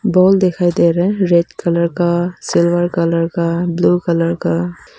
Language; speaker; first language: Hindi; non-native, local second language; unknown